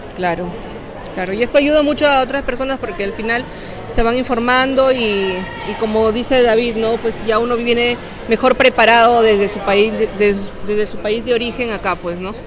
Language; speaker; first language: Spanish; native; Spanish